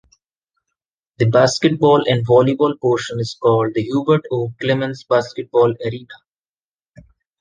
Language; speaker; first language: English; non-native, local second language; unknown